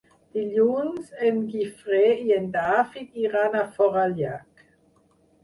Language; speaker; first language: Catalan; non-native, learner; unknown